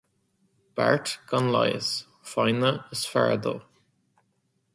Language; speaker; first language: Irish; non-native, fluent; English